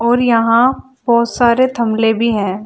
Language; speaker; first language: Hindi; native; Hindi